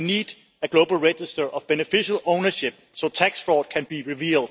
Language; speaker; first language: English; non-native, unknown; Danish